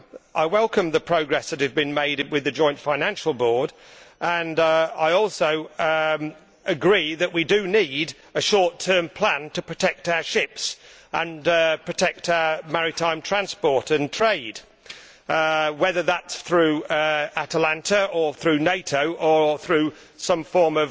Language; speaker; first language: English; native; English